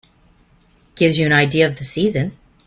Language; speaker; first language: English; native; English